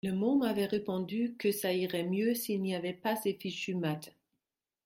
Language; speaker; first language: French; non-native, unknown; German